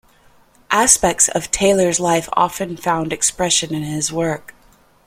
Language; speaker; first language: English; native; English